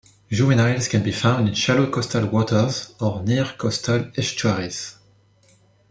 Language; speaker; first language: English; non-native, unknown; French